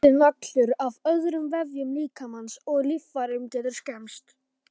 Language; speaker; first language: Icelandic; non-native, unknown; Polish